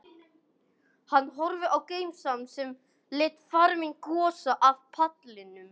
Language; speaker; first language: Icelandic; non-native, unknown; English